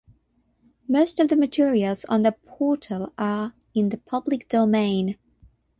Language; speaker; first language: English; non-native, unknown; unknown